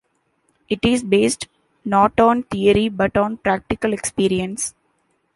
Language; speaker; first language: English; non-native, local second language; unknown